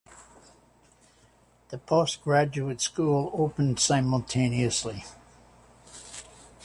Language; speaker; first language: English; native; English